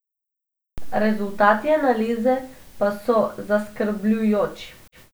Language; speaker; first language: Slovenian; non-native, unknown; Macedonian